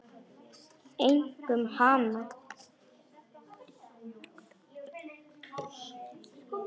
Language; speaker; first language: Icelandic; non-native, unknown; Polish